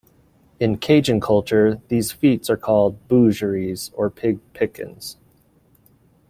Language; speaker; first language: English; native; English